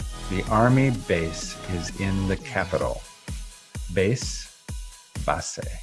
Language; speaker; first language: English; native; English